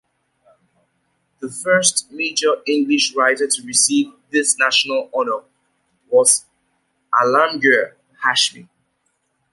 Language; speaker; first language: English; native; English